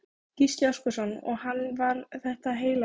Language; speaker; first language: Icelandic; native; Icelandic